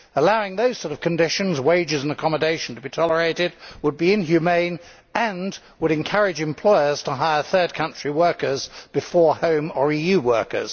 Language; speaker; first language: English; native; English